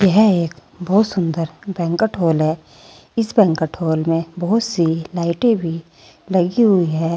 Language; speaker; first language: Hindi; native; Hindi